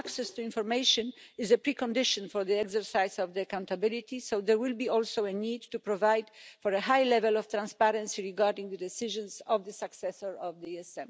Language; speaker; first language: English; non-native, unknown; Polish